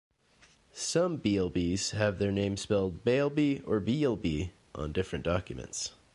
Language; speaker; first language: English; native; English